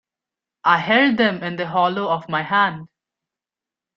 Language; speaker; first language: English; non-native, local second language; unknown